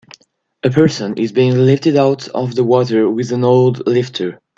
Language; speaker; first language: English; non-native, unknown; French